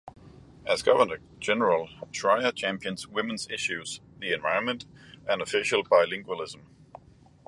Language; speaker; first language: English; non-native, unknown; Danish